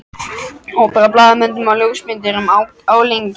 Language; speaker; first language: Icelandic; non-native, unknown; French